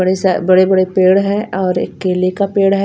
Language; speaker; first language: Hindi; non-native, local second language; Punjabi